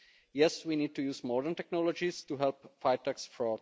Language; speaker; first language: English; non-native, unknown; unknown